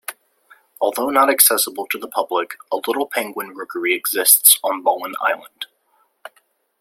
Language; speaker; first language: English; native; English